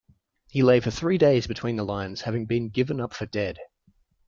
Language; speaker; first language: English; native; English